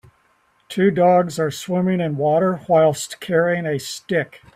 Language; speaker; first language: English; native; English